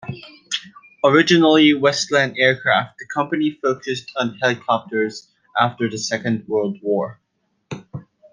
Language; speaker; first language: English; non-native, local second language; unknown